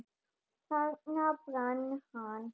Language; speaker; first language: Icelandic; non-native, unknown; German